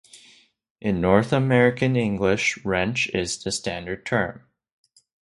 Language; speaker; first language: English; non-native, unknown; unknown